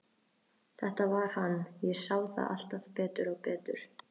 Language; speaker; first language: Icelandic; native; Icelandic